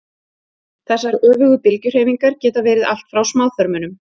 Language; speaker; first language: Icelandic; native; Icelandic